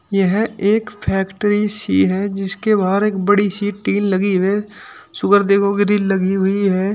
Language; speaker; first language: Hindi; native; Hindi